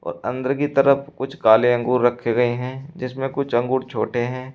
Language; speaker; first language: Hindi; native; Hindi